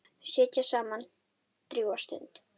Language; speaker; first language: Icelandic; native; Icelandic